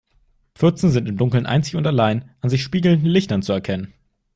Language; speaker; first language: German; native; German